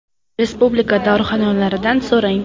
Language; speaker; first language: Uzbek; non-native, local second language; Kara-Kalpak